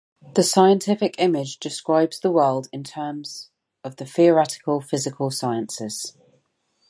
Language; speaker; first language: English; native; English